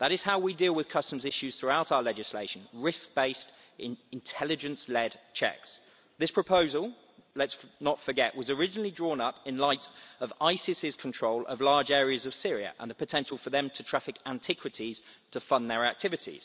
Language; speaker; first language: English; native; English